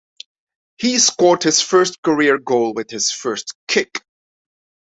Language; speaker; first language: English; non-native, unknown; Dutch